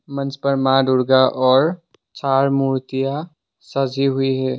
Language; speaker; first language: Hindi; non-native, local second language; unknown